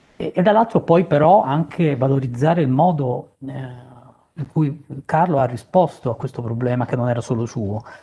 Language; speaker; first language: Italian; native; Italian